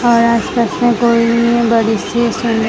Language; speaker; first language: Hindi; non-native, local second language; Gujarati